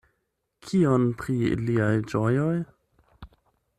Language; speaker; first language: Esperanto; non-native, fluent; German